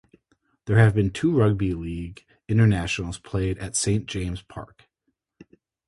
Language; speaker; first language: English; native; English